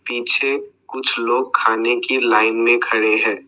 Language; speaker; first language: Hindi; non-native, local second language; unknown